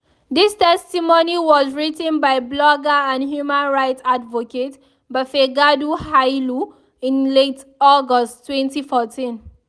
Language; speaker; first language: English; non-native, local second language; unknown